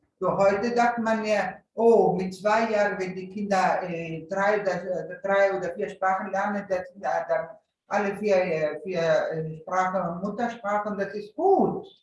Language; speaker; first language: German; early bilingual, other home language; Italian